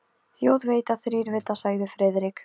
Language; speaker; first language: Icelandic; non-native, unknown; Polish